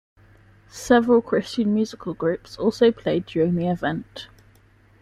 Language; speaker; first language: English; native; English